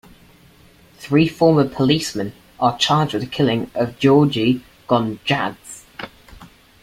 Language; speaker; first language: English; native; English